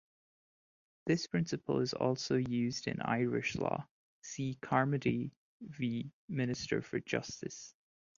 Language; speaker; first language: English; non-native, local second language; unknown